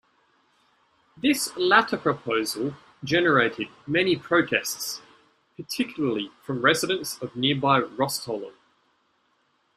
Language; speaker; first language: English; native; English